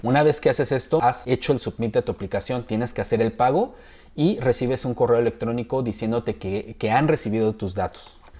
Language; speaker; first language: Spanish; native; Spanish